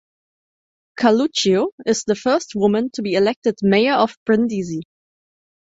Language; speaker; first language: English; non-native, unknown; German